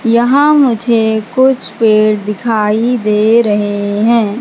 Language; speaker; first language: Hindi; native; Hindi